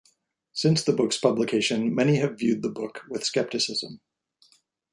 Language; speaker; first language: English; native; English